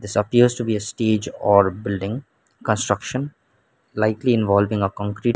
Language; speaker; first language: English; non-native, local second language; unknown